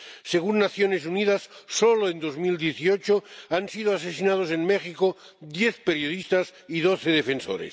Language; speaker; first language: Spanish; non-native, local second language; Catalan